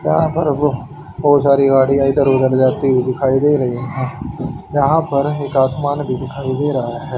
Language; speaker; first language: Hindi; native; Hindi